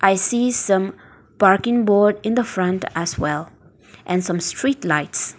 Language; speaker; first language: English; non-native, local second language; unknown